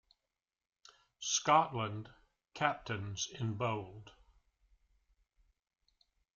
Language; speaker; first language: English; native; English